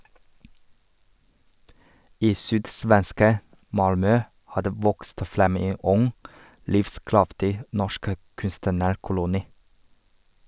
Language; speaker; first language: Norwegian; non-native, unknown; Chinese